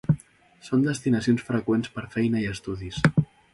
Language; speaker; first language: Catalan; native; Catalan